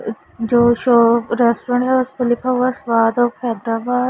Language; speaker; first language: Hindi; non-native, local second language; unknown